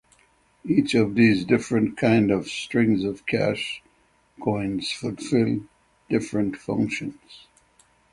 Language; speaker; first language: English; native; English